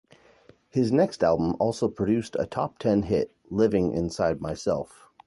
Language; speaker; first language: English; native; English